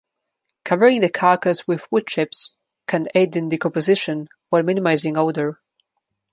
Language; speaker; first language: English; non-native, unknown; Slovenian